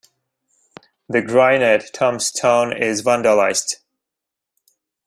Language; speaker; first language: English; native; English